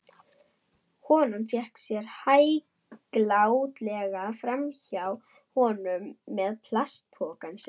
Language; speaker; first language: Icelandic; non-native, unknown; German